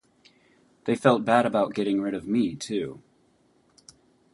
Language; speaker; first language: English; native; English